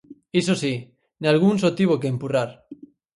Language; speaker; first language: Galician; native; Galician